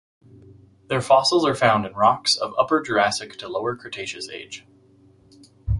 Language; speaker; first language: English; native; English